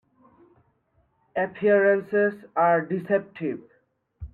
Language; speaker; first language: English; native; English